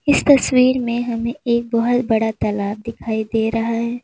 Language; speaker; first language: Hindi; native; Hindi